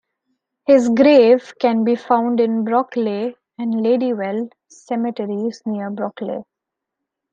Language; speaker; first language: English; non-native, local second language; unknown